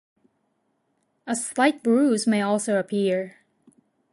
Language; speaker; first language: English; non-native, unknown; Japanese